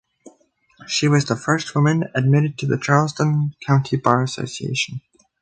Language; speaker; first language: English; native; English